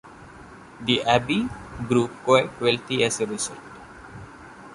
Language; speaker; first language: English; non-native, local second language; Malayalam